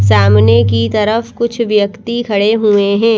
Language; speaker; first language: Hindi; native; Hindi